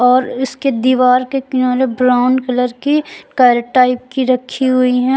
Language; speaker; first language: Hindi; native; Hindi